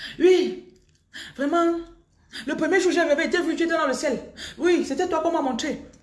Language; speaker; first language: French; non-native, local second language; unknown